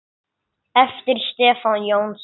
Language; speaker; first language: Icelandic; non-native, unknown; English